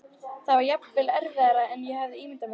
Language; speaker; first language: Icelandic; native; Icelandic